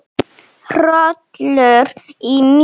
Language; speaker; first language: Icelandic; non-native, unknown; Slovenian